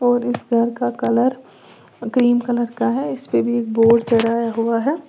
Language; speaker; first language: Hindi; native; Hindi